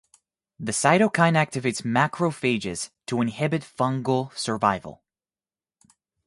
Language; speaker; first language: English; native; English